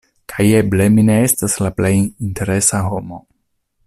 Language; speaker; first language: Esperanto; non-native, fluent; Italian